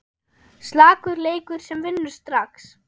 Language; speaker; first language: Icelandic; non-native, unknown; German